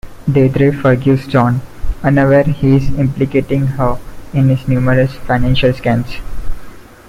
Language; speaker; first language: English; non-native, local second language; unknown